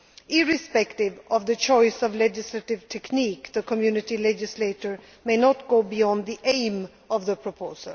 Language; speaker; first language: English; non-native, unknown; Swedish